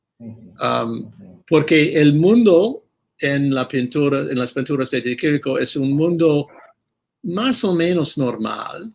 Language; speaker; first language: Spanish; non-native, fluent; English